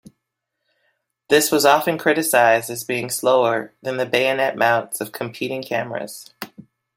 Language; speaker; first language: English; native; English